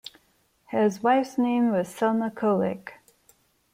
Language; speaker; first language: English; non-native, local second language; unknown